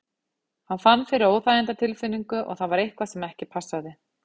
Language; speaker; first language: Icelandic; native; Icelandic